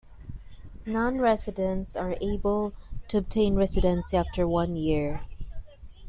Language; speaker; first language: English; non-native, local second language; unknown